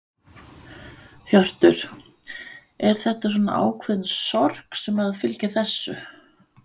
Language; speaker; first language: Icelandic; non-native, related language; Danish